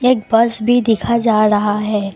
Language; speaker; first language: Hindi; non-native, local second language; Assamese